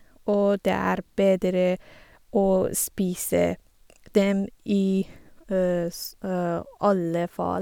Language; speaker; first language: Norwegian; non-native, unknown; Persian